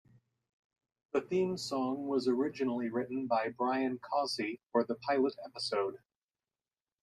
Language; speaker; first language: English; native; English